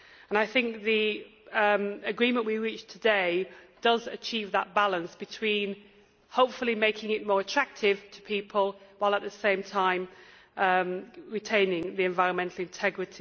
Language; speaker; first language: English; native; English